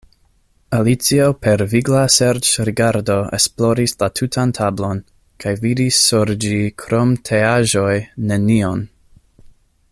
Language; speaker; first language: Esperanto; non-native, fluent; English